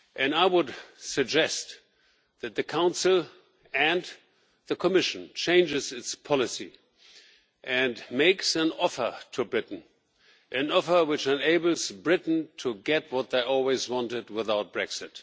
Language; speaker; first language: English; non-native, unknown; German